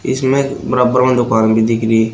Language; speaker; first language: Hindi; native; Hindi